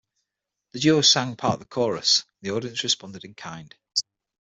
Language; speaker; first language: English; native; English